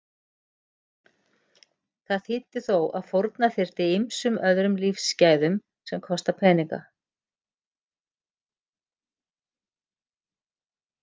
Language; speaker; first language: Icelandic; native; Icelandic